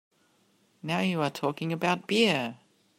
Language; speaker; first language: English; native; English